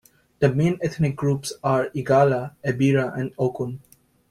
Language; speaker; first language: English; native; English